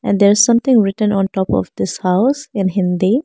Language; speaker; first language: English; non-native, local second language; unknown